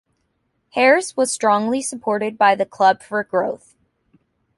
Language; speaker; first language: English; native; English